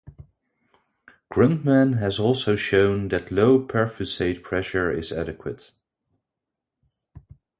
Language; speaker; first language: English; non-native, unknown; Dutch